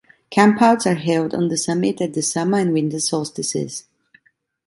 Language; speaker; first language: English; non-native, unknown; Italian